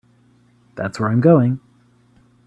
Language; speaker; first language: English; native; English